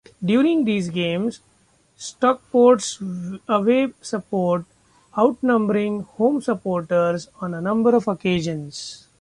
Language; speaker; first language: English; non-native, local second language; Marathi